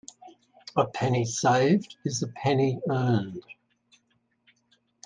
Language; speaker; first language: English; native; English